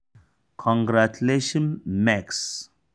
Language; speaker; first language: English; non-native, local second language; Hausa